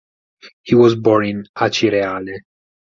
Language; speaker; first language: English; non-native, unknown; Italian